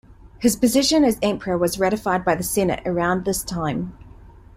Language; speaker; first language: English; native; English